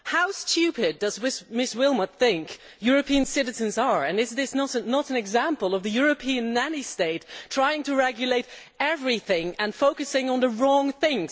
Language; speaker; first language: English; non-native, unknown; Dutch